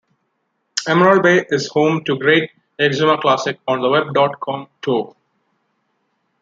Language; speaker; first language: English; non-native, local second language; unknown